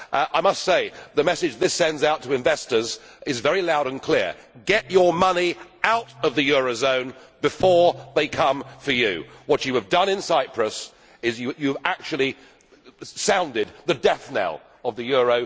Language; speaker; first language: English; native; English